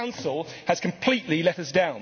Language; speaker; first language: English; native; English